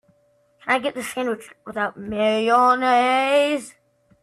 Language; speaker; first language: English; native; English